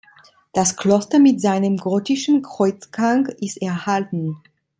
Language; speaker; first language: German; non-native, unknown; Italian